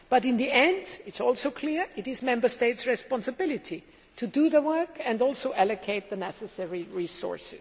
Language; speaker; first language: English; non-native, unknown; German